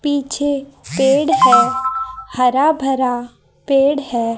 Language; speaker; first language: Hindi; native; Hindi